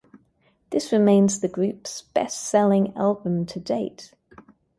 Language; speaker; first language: English; native; English